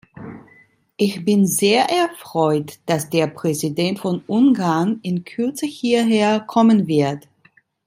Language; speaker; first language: German; non-native, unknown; Italian